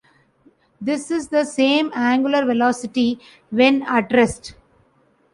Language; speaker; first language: English; non-native, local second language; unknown